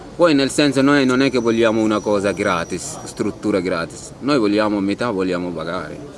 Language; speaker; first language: Italian; non-native, fluent; Arabic